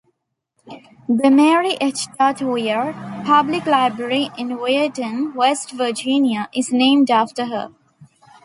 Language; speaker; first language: English; non-native, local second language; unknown